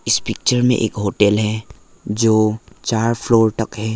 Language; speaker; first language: Hindi; non-native, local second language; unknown